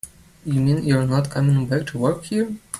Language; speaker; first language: English; native; English